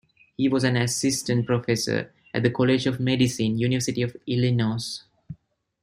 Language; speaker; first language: English; non-native, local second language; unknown